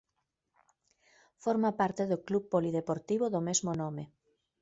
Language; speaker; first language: Galician; native; Galician